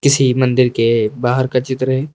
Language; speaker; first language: Hindi; native; Hindi